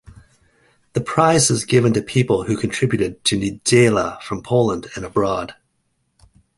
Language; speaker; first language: English; native; English